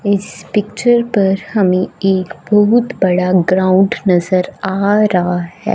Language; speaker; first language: Hindi; non-native, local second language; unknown